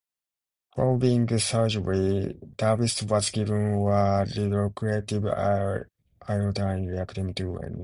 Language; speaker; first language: English; non-native, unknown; Japanese